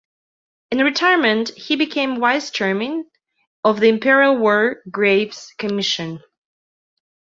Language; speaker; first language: English; non-native, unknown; Belarusian